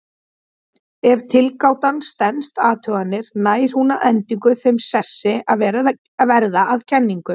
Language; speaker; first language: Icelandic; native; Icelandic